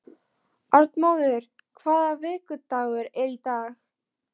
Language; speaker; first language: Icelandic; non-native, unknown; Polish